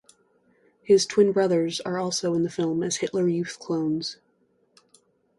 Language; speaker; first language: English; native; English